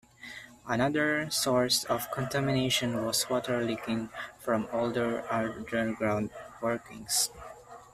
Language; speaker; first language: English; non-native, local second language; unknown